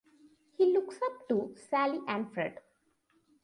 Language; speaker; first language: English; non-native, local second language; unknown